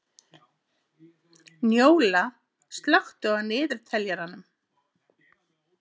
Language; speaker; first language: Icelandic; native; Icelandic